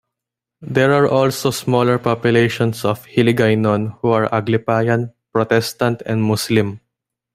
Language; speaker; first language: English; non-native, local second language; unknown